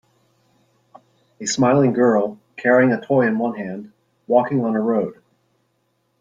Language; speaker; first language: English; native; English